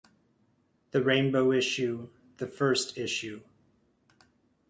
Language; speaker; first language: English; native; English